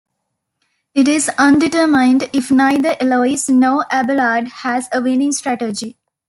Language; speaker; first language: English; non-native, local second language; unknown